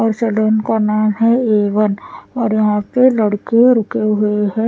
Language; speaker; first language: Hindi; non-native, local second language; Punjabi